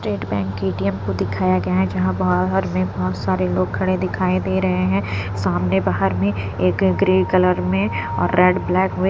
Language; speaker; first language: Hindi; non-native, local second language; Punjabi